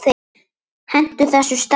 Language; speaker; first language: Icelandic; native; Icelandic